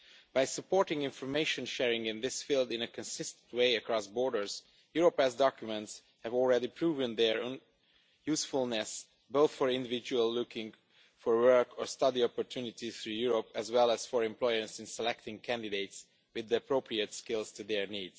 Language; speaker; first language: English; non-native, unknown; Romanian